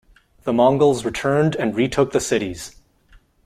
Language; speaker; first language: English; non-native, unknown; French